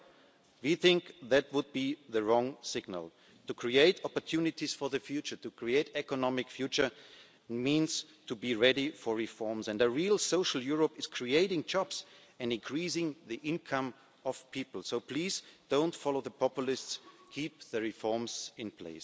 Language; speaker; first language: English; non-native, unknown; German